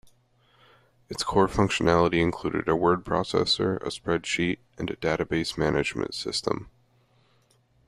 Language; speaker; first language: English; native; English